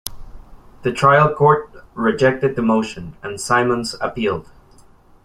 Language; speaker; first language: English; non-native, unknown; Spanish